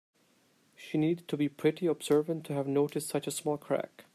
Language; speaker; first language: English; non-native, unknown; Turkish